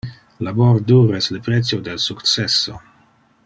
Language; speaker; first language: Interlingua; non-native, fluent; Dutch